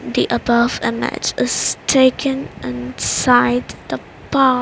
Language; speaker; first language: English; non-native, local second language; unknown